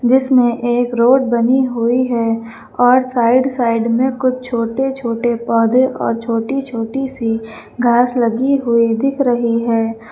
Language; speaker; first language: Hindi; native; Hindi